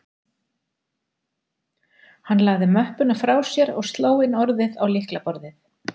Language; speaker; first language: Icelandic; native; Icelandic